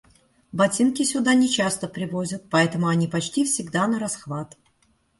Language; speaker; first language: Russian; native; Russian